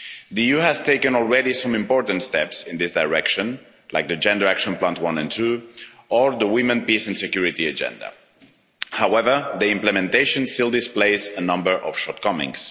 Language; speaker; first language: English; non-native, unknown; Spanish